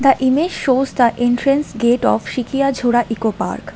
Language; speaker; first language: English; non-native, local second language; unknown